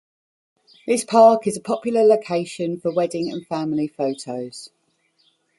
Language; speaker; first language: English; native; English